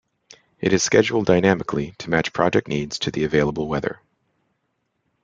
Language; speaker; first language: English; native; English